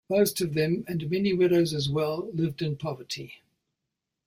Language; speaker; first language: English; native; English